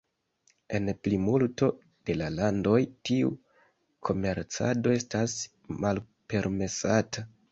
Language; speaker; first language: Esperanto; non-native, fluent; Kinyarwanda